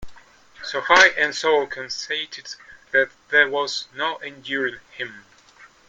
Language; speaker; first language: English; native; English